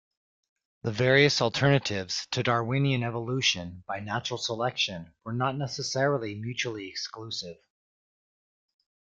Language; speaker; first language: English; native; English